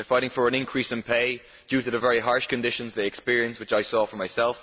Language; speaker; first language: English; native; English